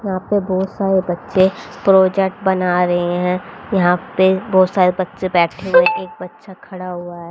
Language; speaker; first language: Hindi; native; Hindi